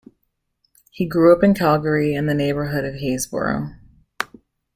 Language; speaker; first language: English; native; English